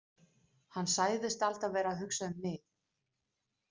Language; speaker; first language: Icelandic; non-native, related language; Danish